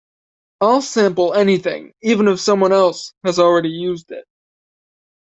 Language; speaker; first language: English; native; English